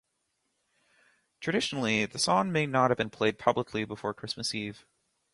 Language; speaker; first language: English; native; English